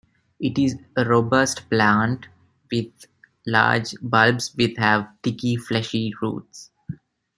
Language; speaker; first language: English; non-native, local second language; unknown